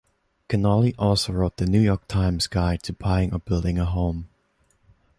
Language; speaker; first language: English; non-native, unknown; German